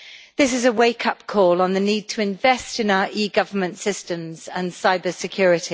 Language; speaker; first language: English; native; English